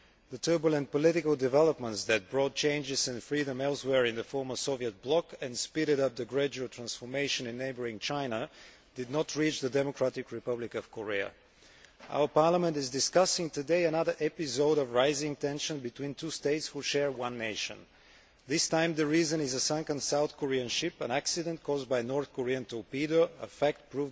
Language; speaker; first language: English; non-native, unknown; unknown